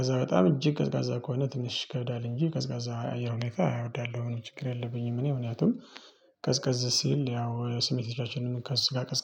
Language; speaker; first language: Amharic; non-native, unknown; Tigrinya